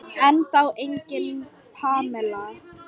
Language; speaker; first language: Icelandic; non-native, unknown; Polish